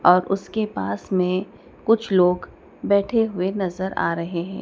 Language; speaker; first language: Hindi; native; Hindi